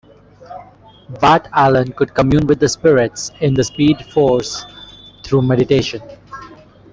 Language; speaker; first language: English; non-native, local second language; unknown